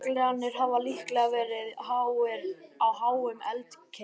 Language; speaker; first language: Icelandic; native; Icelandic